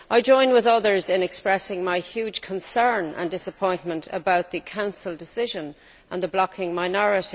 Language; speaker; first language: English; native; English